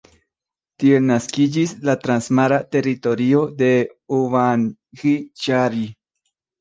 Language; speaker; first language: Esperanto; non-native, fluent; Spanish